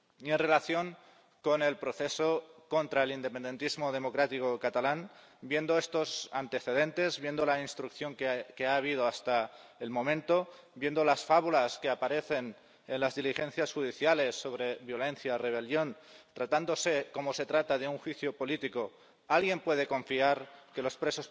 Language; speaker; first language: Spanish; non-native, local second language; Catalan